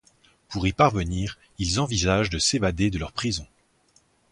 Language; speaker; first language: French; native; French